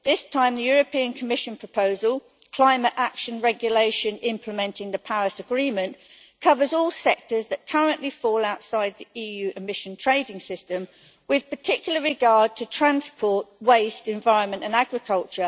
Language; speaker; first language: English; native; English